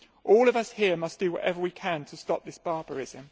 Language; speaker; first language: English; native; English